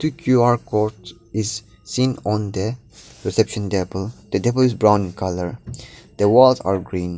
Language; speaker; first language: English; non-native, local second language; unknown